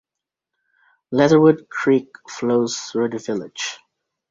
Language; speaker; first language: English; native; English